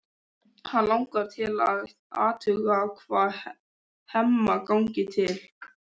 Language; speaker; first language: Icelandic; native; Icelandic